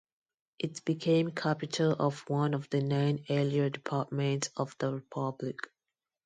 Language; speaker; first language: English; non-native, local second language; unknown